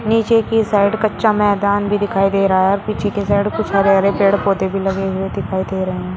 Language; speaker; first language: Hindi; native; Hindi